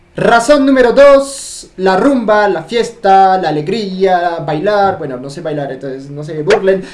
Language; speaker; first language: Spanish; non-native, fluent; French